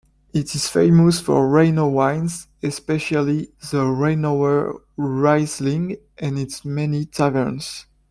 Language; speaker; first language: English; non-native, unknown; French